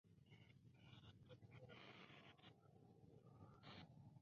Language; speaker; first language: English; non-native, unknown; Spanish